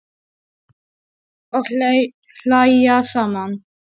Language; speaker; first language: Icelandic; non-native, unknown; Polish